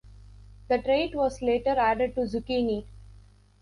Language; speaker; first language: English; non-native, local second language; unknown